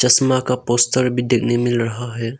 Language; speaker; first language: Hindi; non-native, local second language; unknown